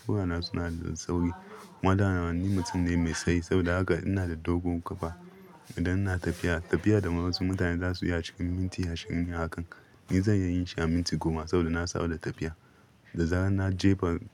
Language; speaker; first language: Hausa; non-native, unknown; Yoruba